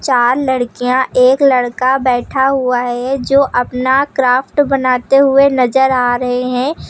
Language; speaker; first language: Hindi; native; Hindi